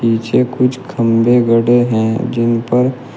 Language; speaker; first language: Hindi; native; Hindi